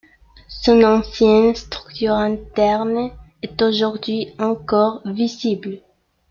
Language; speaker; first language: French; non-native, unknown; Spanish